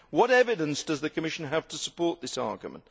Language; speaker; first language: English; native; English